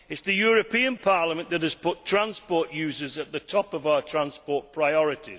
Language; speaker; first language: English; native; English